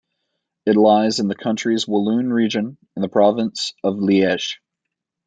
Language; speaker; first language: English; native; English